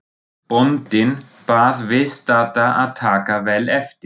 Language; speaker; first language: Icelandic; non-native, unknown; German